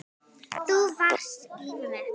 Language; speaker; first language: Icelandic; native; Icelandic